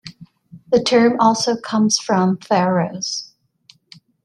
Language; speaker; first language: English; native; English